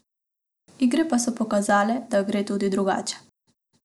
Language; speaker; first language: Slovenian; non-native, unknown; Macedonian